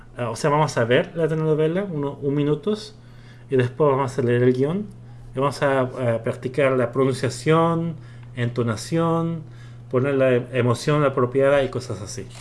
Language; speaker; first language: Spanish; early bilingual, other home language; Korean